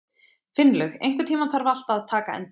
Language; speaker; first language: Icelandic; native; Icelandic